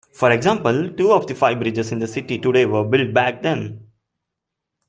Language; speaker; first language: English; non-native, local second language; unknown